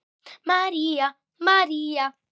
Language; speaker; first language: Icelandic; native; Icelandic